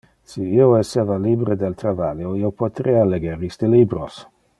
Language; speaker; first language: Interlingua; non-native, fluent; Dutch